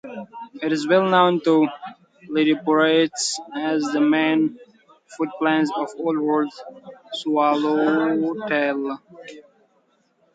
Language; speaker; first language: English; non-native, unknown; Pashto